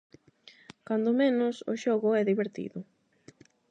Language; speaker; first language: Galician; non-native, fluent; Spanish